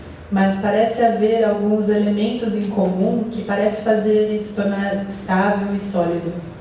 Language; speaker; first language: Portuguese; native; Portuguese